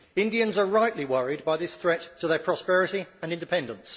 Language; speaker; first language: English; native; English